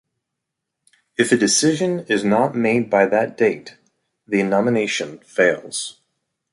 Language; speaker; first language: English; native; English